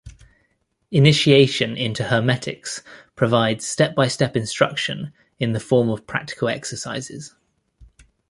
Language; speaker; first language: English; native; English